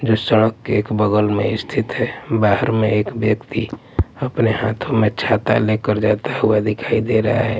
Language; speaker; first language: Hindi; non-native, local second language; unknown